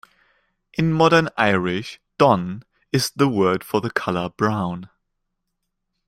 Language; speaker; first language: English; non-native, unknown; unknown